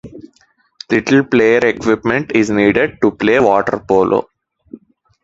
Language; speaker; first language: English; non-native, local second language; Telugu